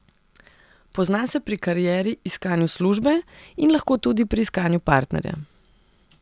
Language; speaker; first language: Slovenian; non-native, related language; Serbian